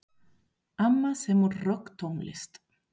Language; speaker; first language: Icelandic; non-native, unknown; Spanish